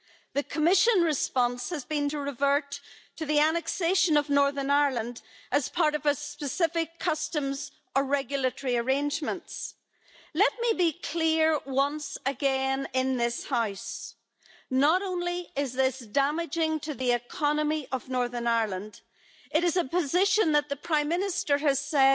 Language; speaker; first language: English; native; English